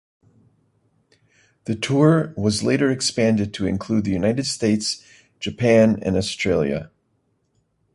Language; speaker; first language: English; native; English